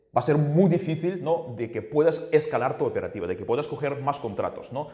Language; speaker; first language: Spanish; non-native, fluent; Russian